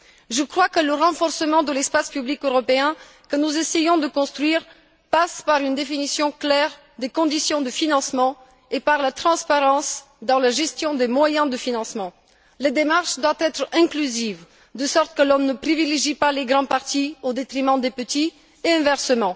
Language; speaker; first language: French; non-native, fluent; Bulgarian